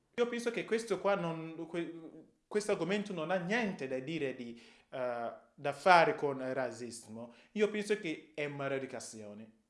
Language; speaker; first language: Italian; non-native, fluent; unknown